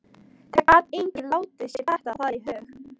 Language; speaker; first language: Icelandic; non-native, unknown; Polish